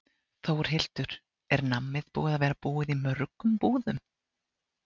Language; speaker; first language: Icelandic; native; Icelandic